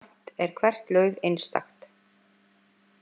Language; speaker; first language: Icelandic; native; Icelandic